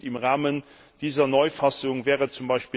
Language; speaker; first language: German; non-native, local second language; Luxembourgish